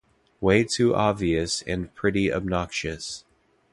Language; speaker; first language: English; native; English